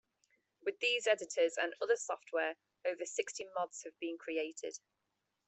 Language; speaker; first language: English; native; English